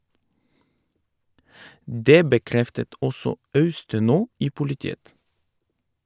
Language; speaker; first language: Norwegian; non-native, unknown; Bulgarian